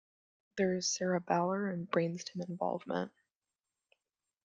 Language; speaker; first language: English; non-native, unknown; German